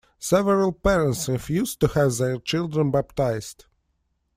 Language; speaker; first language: English; non-native, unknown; Russian